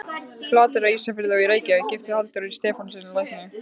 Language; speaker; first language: Icelandic; native; Icelandic